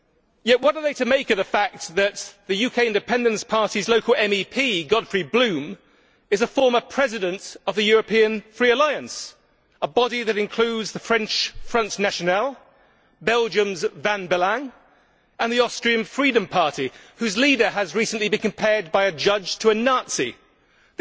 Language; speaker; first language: English; native; English